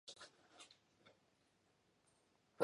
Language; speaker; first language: English; native; English